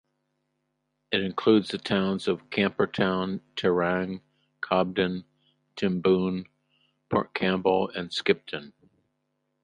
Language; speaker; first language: English; native; English